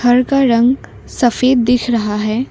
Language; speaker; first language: Hindi; non-native, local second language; Assamese